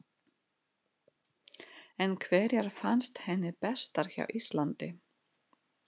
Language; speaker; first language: Icelandic; non-native, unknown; Russian